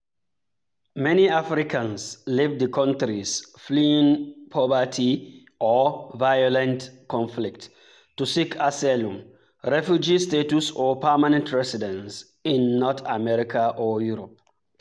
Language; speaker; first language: English; non-native, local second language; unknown